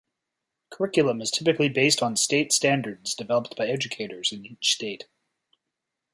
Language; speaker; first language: English; native; English